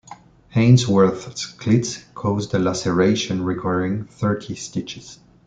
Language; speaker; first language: English; non-native, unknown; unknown